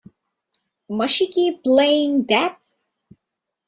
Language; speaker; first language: English; non-native, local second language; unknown